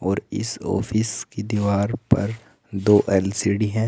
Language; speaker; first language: Hindi; native; Hindi